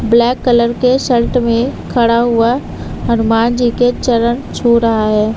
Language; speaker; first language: Hindi; native; Hindi